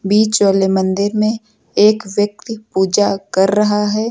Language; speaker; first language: Hindi; native; Hindi